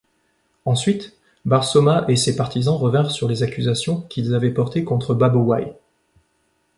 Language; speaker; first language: French; native; French